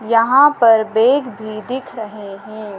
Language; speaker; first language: Hindi; native; Hindi